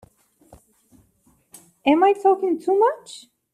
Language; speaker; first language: English; native; English